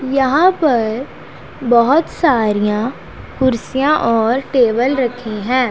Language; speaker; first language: Hindi; non-native, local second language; Punjabi